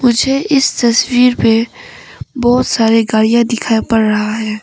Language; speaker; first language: Hindi; non-native, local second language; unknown